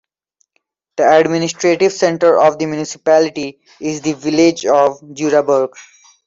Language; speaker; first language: English; non-native, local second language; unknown